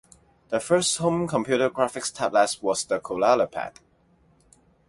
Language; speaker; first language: English; non-native, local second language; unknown